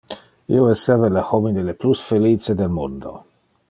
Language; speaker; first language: Interlingua; non-native, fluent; Dutch